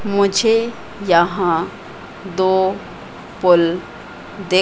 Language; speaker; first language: Hindi; native; Hindi